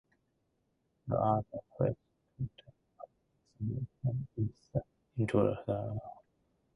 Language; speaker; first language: English; non-native, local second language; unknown